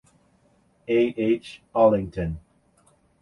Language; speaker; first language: English; native; English